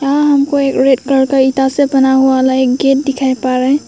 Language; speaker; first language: Hindi; non-native, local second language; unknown